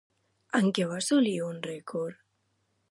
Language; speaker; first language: Catalan; native; Catalan